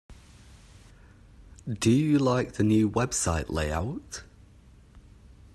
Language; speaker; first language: English; native; English